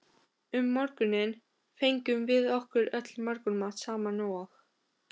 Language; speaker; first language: Icelandic; non-native, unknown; Albanian